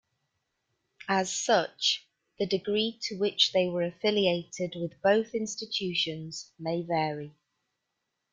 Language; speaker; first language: English; native; English